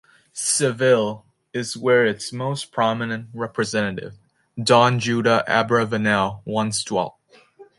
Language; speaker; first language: English; native; English